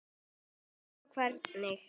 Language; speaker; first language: Icelandic; native; Icelandic